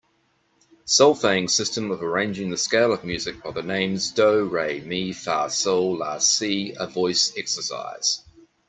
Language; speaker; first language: English; native; English